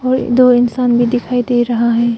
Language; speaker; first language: Hindi; early bilingual, other home language; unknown